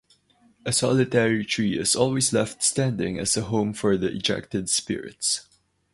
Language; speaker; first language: English; non-native, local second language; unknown